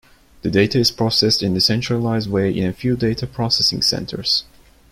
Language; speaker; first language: English; non-native, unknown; Turkish